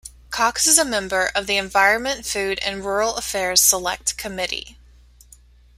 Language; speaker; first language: English; native; English